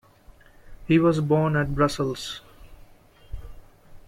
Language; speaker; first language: English; non-native, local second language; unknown